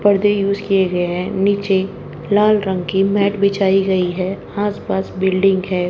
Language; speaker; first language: Hindi; native; Hindi